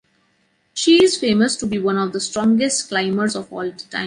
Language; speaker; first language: English; non-native, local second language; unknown